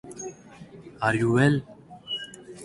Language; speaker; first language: English; non-native, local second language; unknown